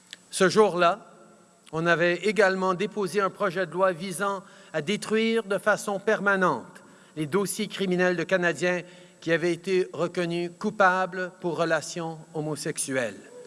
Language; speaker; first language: French; early bilingual, heritage; French